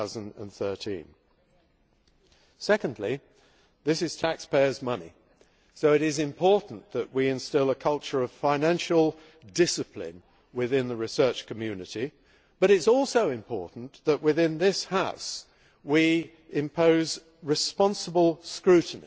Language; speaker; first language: English; native; English